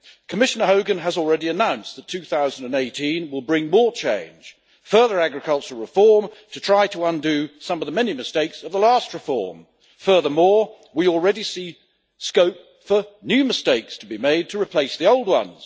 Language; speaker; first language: English; native; English